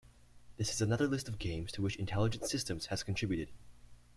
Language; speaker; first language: English; native; English